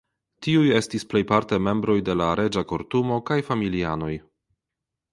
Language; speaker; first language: Esperanto; non-native, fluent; Polish